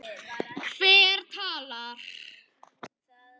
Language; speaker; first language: Icelandic; native; Icelandic